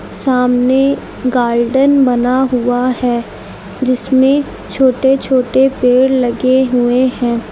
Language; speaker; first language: Hindi; native; Hindi